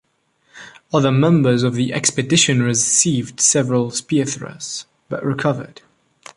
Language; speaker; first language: English; non-native, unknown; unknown